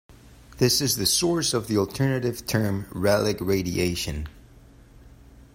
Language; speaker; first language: English; non-native, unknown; Spanish